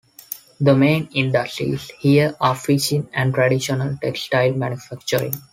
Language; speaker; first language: English; non-native, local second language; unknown